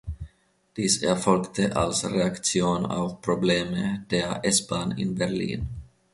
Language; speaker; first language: German; non-native, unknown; Finnish